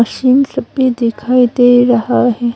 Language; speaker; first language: Hindi; non-native, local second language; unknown